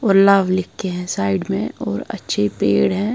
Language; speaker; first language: Hindi; non-native, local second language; Punjabi